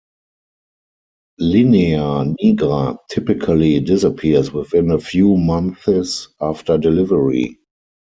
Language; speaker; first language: English; non-native, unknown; German